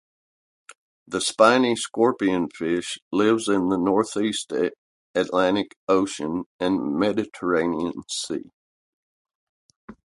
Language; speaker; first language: English; native; English